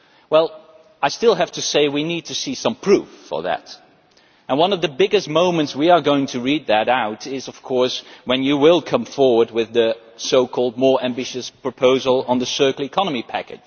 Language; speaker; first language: English; non-native, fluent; Dutch